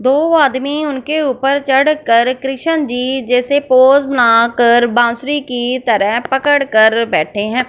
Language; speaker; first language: Hindi; non-native, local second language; Punjabi